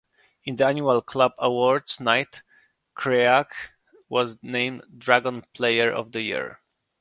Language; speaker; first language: English; non-native, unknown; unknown